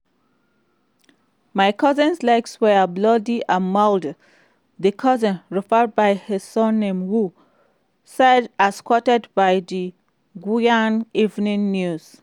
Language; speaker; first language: English; non-native, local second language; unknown